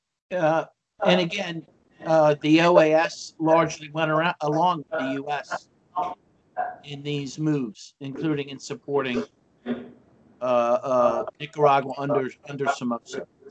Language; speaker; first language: English; native; English